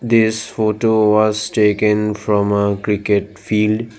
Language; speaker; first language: English; non-native, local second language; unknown